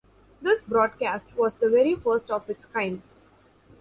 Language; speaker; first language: English; non-native, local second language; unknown